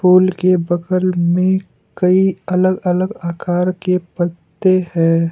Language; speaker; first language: Hindi; non-native, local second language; Assamese